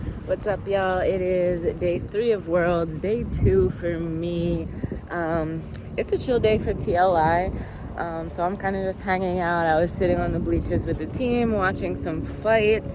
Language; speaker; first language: English; native; English